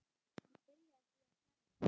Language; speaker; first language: Icelandic; native; Icelandic